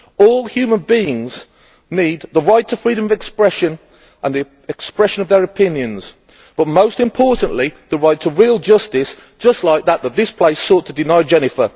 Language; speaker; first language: English; native; English